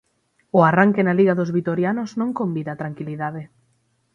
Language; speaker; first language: Galician; native; Galician